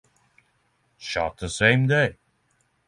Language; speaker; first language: English; non-native, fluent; Norwegian